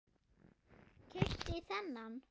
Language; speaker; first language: Icelandic; non-native, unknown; German